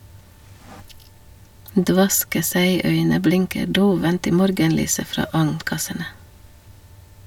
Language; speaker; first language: Norwegian; non-native, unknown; Hungarian